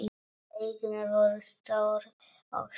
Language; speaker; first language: Icelandic; non-native, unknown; Polish